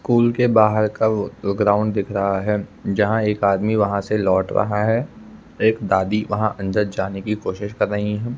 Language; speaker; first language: Hindi; native; Hindi